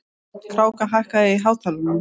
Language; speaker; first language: Icelandic; native; Icelandic